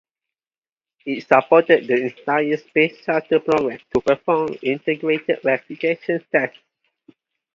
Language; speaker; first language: English; non-native, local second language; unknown